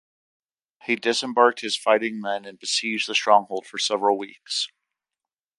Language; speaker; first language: English; native; English